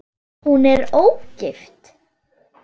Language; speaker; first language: Icelandic; non-native, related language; Swedish